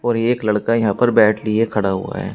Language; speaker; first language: Hindi; native; Hindi